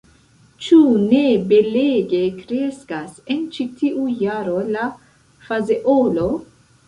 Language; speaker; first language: Esperanto; non-native, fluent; Central Kurdish